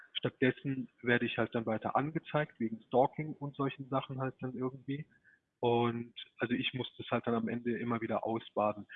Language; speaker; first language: German; early bilingual, other home language; Turkish